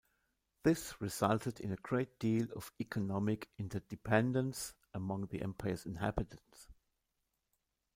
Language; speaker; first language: English; non-native, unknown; German